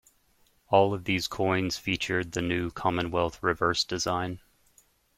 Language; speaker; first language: English; native; English